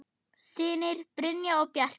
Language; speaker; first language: Icelandic; non-native, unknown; German